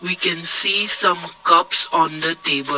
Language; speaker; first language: English; non-native, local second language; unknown